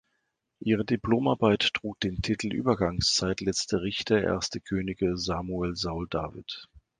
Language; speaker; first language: German; native; German